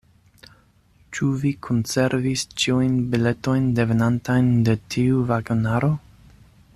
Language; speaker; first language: Esperanto; non-native, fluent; English